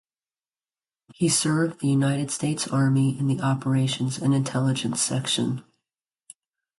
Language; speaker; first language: English; native; English